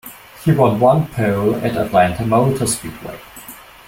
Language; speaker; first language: English; non-native, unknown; German